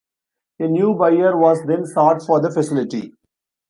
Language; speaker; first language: English; non-native, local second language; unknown